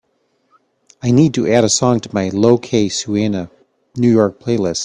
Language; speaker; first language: English; native; English